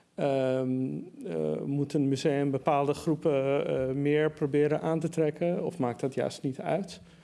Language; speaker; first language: Dutch; early bilingual, other home language; Persian